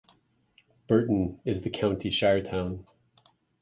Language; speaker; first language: English; native; English